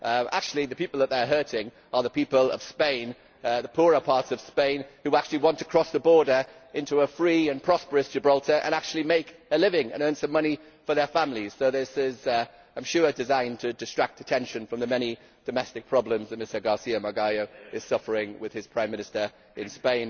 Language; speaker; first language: English; native; English